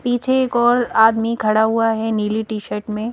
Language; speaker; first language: Hindi; native; Hindi